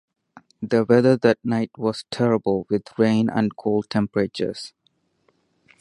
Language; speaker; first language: English; non-native, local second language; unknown